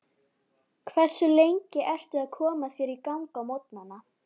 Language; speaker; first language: Icelandic; native; Icelandic